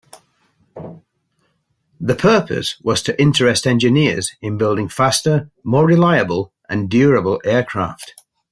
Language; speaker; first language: English; native; English